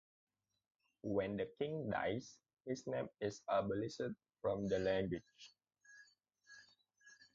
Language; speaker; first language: English; non-native, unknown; Indonesian